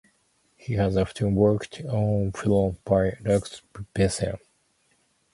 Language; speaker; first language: English; non-native, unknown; Japanese